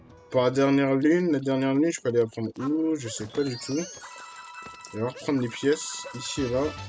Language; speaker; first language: French; native; French